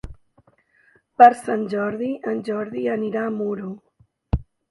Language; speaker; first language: Catalan; native; Catalan